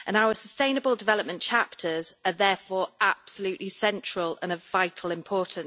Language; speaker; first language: English; native; English